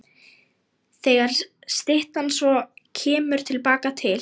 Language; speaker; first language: Icelandic; non-native, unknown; Lithuanian